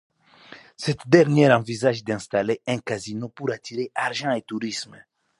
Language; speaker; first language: French; non-native, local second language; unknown